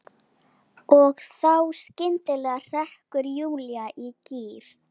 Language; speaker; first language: Icelandic; native; Icelandic